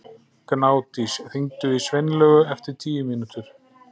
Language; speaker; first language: Icelandic; native; Icelandic